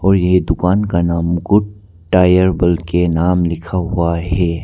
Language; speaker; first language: Hindi; non-native, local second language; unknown